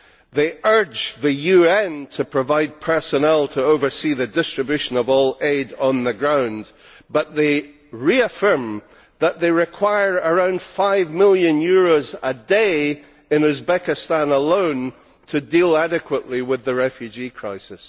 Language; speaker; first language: English; native; English